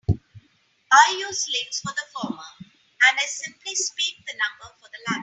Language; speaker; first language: English; non-native, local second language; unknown